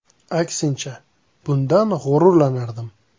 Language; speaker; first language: Uzbek; native; Uzbek